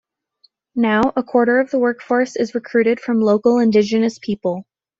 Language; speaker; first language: English; native; English